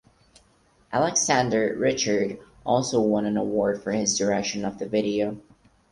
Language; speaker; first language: English; non-native, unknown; Portuguese